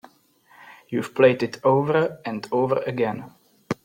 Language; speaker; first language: English; native; English